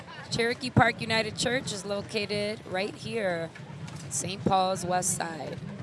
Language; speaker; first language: English; early bilingual, other home language; Spanish